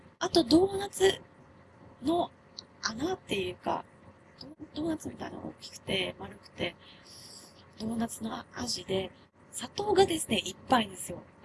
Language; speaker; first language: Japanese; non-native, fluent; Finnish